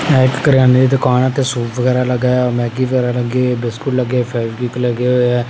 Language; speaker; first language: Hindi; non-native, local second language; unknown